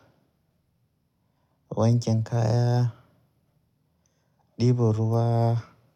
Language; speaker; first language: Hausa; native; Hausa